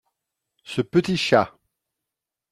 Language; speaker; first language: French; non-native, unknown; Dutch